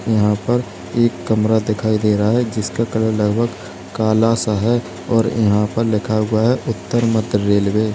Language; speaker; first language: Hindi; native; Hindi